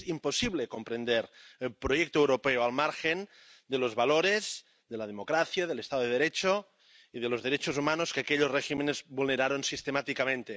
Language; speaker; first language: Spanish; non-native, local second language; Catalan